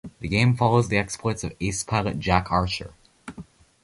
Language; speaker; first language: English; native; English